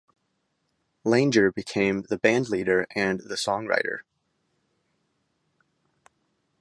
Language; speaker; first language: English; native; English